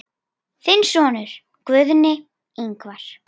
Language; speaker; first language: Icelandic; native; Icelandic